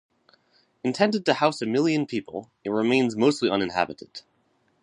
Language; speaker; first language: English; native; English